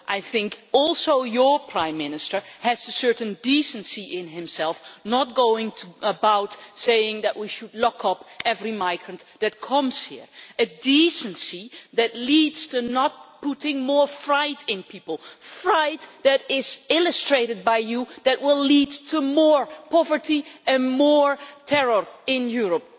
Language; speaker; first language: English; non-native, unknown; Dutch